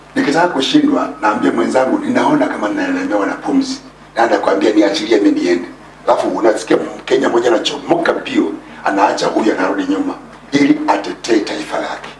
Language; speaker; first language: Swahili; non-native, local second language; Luyia